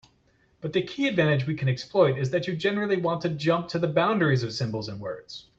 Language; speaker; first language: English; native; English